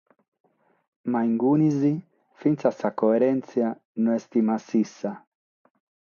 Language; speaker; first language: Sardinian; non-native, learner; Catalan